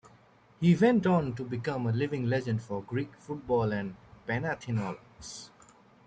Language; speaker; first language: English; native; English